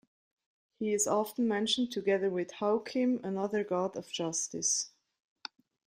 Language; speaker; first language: English; non-native, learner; Swiss German